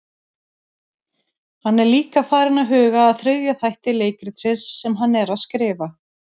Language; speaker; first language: Icelandic; native; Icelandic